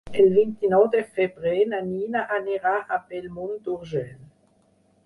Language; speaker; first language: Catalan; non-native, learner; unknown